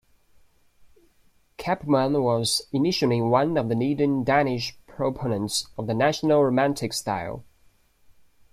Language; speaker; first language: English; non-native, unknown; Chinese